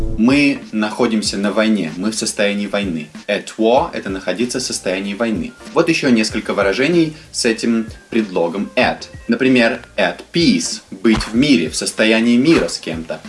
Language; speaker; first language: Russian; native; Russian